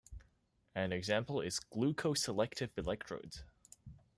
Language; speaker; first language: English; non-native, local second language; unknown